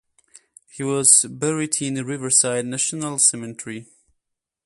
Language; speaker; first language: English; non-native, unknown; Polish